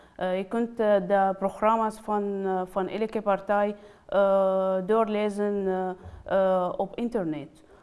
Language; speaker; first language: Dutch; non-native, learner; Arabic